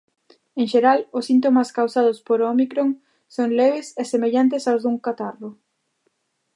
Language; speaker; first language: Galician; native; Galician